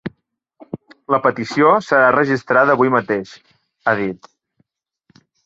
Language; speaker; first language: Catalan; native; Catalan